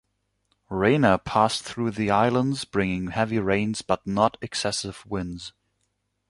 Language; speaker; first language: English; non-native, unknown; German